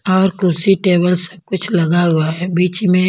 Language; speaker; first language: Hindi; non-native, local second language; Punjabi